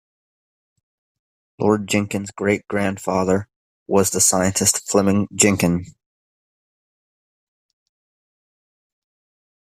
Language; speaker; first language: English; native; English